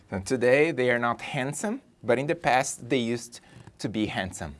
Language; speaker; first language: English; non-native, fluent; Portuguese